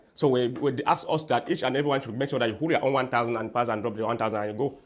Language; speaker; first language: English; non-native, local second language; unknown